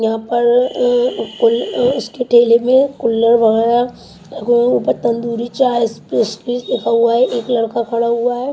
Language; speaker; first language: Hindi; native; Hindi